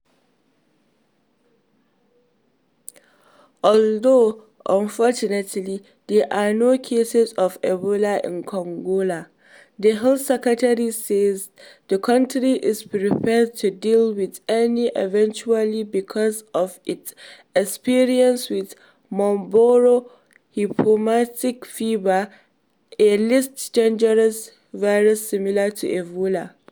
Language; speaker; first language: English; non-native, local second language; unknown